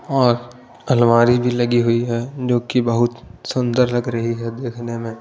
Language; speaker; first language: Hindi; non-native, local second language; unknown